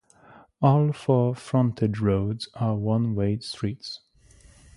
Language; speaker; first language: English; non-native, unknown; Polish